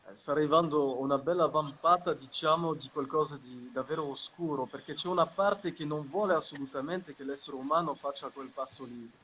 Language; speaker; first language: Italian; non-native, fluent; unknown